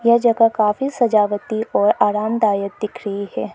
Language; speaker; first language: Hindi; non-native, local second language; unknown